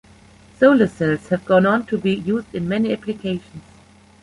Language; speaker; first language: English; non-native, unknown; German